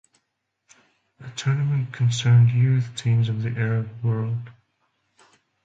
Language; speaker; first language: English; non-native, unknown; Finnish